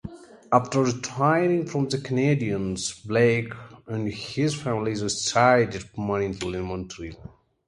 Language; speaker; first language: English; native; English